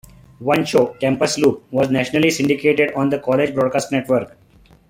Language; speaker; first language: English; non-native, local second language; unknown